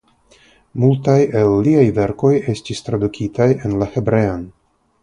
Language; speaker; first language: Esperanto; non-native, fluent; Russian